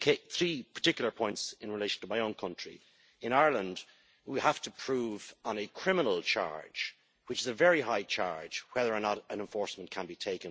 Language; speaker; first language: English; native; English